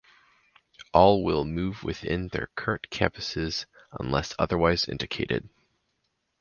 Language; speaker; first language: English; native; English